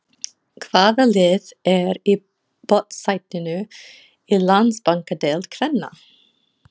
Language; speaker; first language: Icelandic; non-native, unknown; English